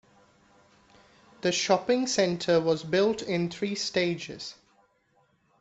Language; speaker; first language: English; non-native, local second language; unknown